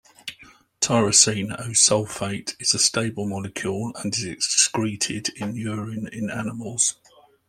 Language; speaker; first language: English; native; English